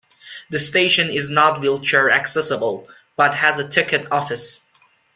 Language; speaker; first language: English; non-native, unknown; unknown